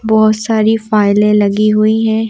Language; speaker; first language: Hindi; native; Hindi